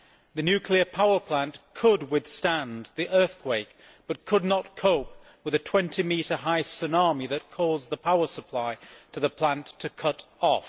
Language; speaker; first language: English; native; English